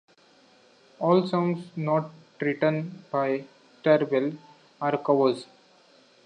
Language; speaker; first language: English; non-native, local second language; Marathi